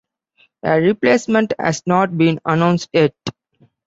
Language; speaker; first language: English; non-native, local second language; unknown